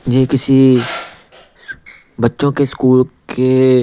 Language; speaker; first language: Hindi; non-native, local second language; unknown